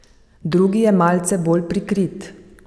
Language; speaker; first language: Slovenian; native; Slovenian